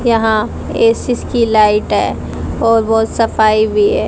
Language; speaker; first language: Hindi; native; Hindi